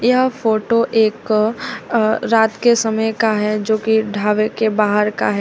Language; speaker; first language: Hindi; native; Hindi